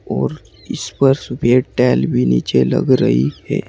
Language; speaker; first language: Hindi; native; Hindi